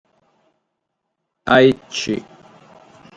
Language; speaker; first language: Sardinian; native; Sardinian